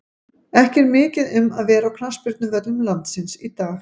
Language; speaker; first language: Icelandic; native; Icelandic